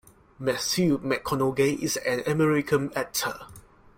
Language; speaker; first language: English; non-native, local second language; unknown